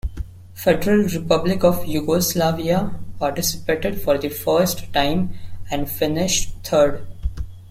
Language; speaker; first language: English; non-native, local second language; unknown